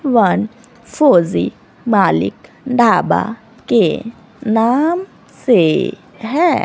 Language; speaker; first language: Hindi; native; Hindi